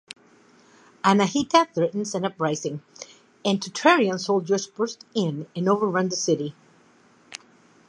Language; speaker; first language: English; native; English